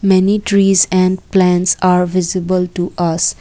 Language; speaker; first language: English; non-native, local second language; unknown